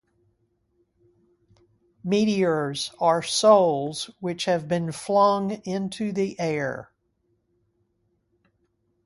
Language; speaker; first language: English; native; English